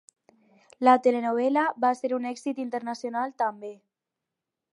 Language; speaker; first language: Catalan; non-native, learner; Spanish